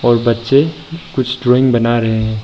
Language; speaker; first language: Hindi; non-native, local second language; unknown